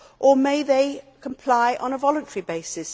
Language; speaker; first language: English; native; English